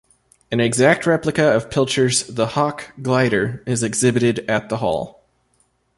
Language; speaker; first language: English; native; English